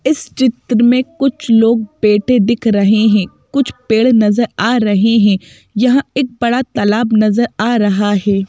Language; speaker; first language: Hindi; native; Hindi